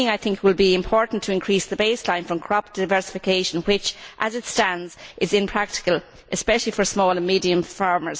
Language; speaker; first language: English; native; English